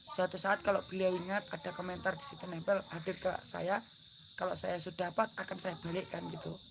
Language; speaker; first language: Indonesian; non-native, local second language; Javanese